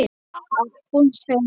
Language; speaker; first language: Icelandic; non-native, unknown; Polish